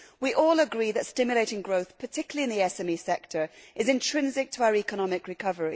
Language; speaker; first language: English; native; English